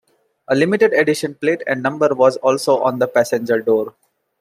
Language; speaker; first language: English; non-native, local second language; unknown